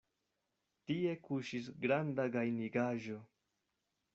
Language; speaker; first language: Esperanto; non-native, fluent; Spanish